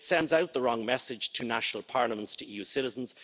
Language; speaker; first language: English; native; English